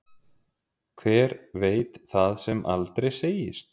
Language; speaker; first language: Icelandic; native; Icelandic